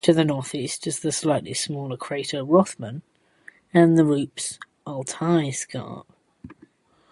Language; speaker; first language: English; native; English